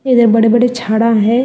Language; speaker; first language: Hindi; non-native, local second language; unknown